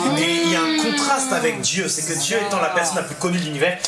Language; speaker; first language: French; native; French